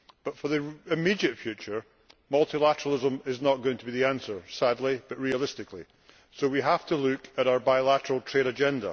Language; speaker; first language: English; native; English